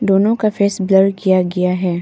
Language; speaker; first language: Hindi; non-native, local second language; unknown